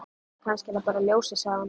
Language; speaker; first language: Icelandic; native; Icelandic